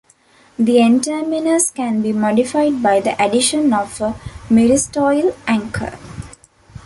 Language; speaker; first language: English; non-native, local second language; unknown